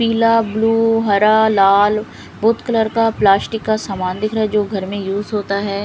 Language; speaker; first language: Hindi; non-native, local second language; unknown